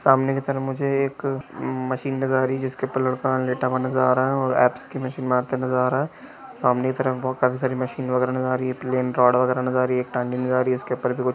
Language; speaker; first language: Hindi; non-native, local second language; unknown